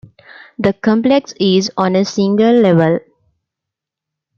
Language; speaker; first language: English; non-native, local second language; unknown